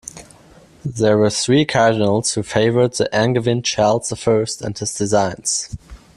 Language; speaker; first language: English; non-native, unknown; German